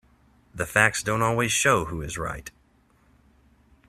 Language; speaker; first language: English; native; English